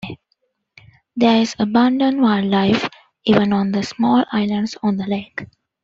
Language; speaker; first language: English; non-native, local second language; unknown